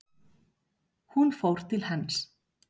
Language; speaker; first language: Icelandic; non-native, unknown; Spanish